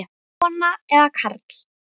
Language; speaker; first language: Icelandic; native; Icelandic